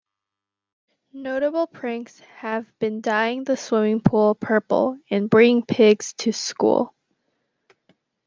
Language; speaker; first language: English; native; English